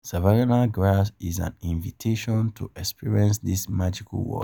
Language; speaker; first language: English; non-native, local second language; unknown